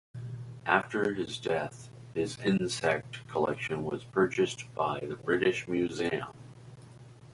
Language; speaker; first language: English; native; English